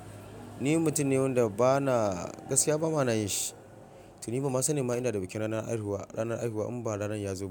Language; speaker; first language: Hausa; non-native, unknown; Yoruba